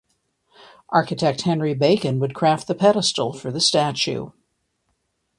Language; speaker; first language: English; native; English